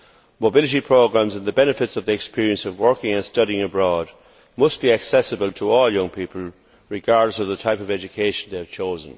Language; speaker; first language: English; native; English